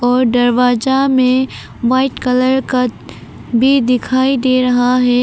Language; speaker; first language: Hindi; non-native, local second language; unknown